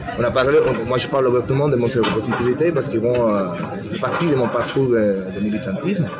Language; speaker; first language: French; non-native, learner; Spanish